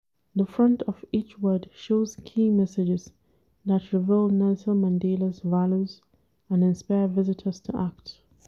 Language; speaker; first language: English; non-native, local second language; Hausa